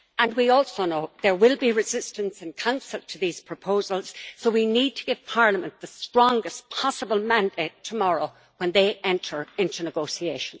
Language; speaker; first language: English; native; English